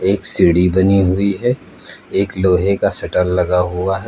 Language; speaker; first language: Hindi; native; Hindi